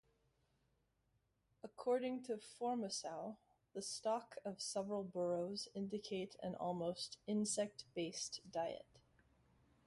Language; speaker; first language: English; native; English